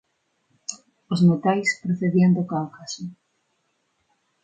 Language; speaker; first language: Galician; non-native, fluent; Spanish